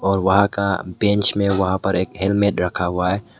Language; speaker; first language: Hindi; non-native, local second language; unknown